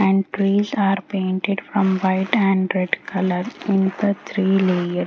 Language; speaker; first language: English; non-native, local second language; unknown